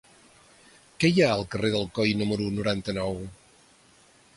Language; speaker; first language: Catalan; native; Catalan